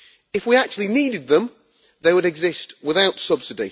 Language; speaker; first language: English; native; English